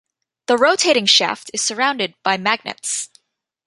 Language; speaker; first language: English; native; English